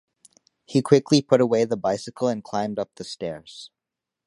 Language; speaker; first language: English; native; English